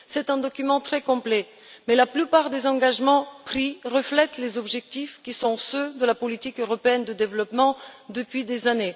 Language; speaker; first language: French; non-native, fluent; Bulgarian